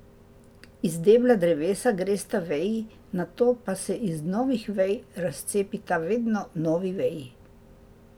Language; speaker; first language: Slovenian; native; Slovenian